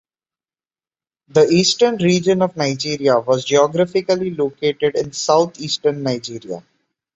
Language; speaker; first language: English; non-native, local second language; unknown